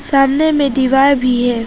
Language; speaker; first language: Hindi; non-native, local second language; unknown